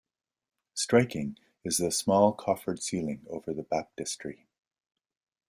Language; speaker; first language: English; native; English